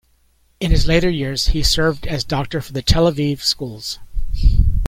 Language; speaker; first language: English; native; English